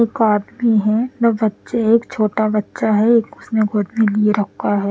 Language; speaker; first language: Hindi; non-native, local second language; Punjabi